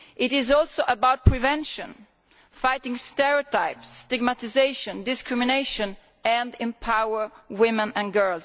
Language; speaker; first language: English; non-native, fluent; Italian